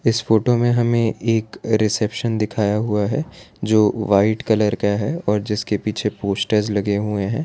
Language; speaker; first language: Hindi; non-native, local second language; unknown